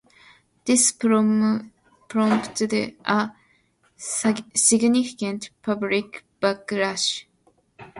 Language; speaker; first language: English; non-native, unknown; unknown